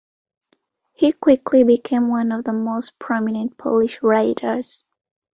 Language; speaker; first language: English; non-native, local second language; Ganda